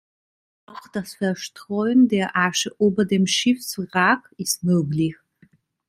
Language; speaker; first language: German; non-native, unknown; Italian